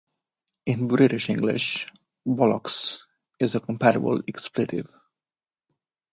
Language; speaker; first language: English; non-native, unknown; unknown